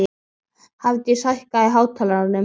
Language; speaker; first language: Icelandic; native; Icelandic